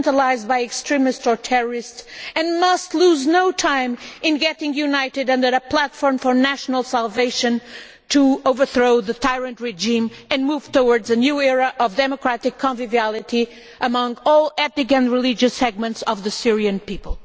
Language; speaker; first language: English; non-native, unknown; Portuguese